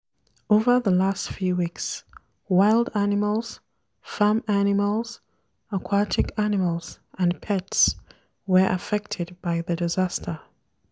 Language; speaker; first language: English; non-native, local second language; Hausa